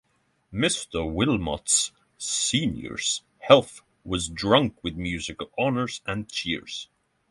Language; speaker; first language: English; non-native, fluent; Norwegian